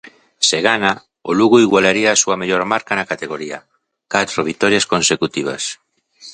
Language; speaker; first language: Galician; native; Galician